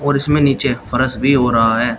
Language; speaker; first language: Hindi; native; Hindi